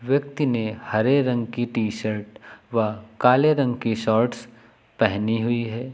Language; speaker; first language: Hindi; native; Hindi